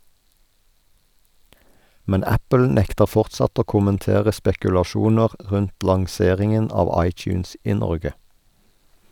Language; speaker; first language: Norwegian; native; Norwegian